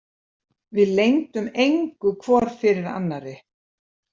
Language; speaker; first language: Icelandic; native; Icelandic